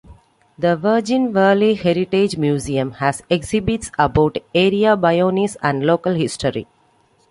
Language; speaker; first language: English; non-native, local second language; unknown